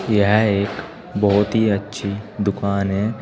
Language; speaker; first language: Hindi; native; Hindi